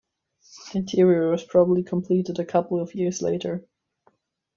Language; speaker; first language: English; non-native, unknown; German